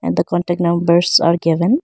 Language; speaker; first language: English; non-native, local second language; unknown